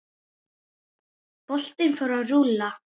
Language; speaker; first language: Icelandic; native; Icelandic